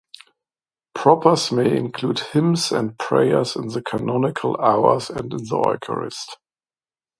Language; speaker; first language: English; non-native, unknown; German